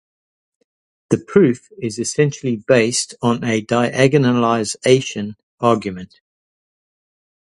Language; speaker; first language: English; non-native, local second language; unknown